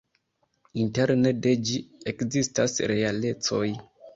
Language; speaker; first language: Esperanto; non-native, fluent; Kinyarwanda